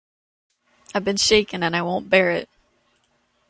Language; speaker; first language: English; native; English